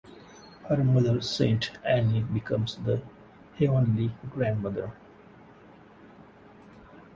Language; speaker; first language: English; non-native, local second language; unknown